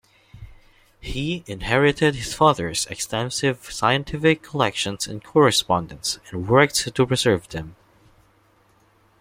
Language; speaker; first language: English; non-native, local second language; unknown